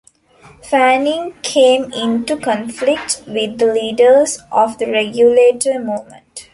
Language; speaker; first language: English; non-native, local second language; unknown